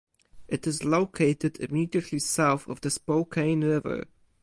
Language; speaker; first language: English; non-native, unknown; Polish